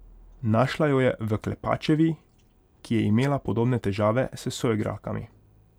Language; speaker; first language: Slovenian; non-native, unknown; Hungarian